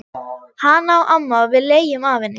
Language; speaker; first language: Icelandic; non-native, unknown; German